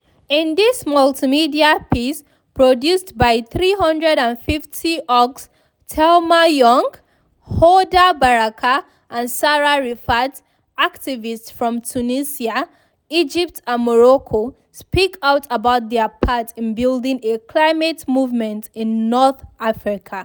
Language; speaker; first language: English; non-native, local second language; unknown